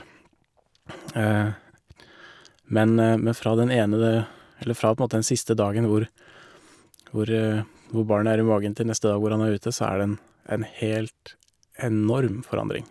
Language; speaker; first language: Norwegian; native; Norwegian